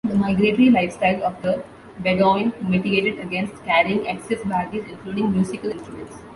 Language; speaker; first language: English; non-native, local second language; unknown